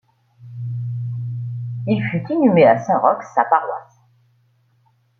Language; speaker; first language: French; native; French